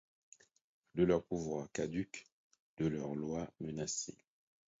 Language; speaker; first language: French; non-native, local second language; Haitian Creole